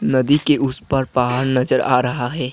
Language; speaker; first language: Hindi; non-native, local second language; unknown